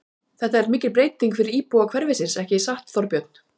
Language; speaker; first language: Icelandic; native; Icelandic